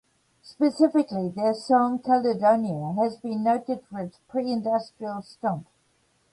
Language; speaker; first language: English; native; English